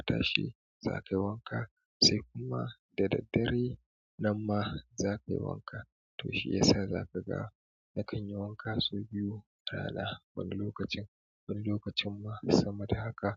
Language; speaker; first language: Hausa; native; Hausa